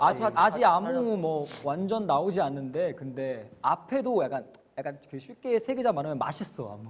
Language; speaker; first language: Korean; non-native, fluent; Chinese